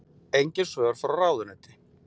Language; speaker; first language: Icelandic; native; Icelandic